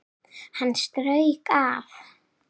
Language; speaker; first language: Icelandic; native; Icelandic